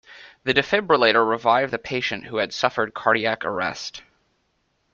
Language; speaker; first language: English; native; English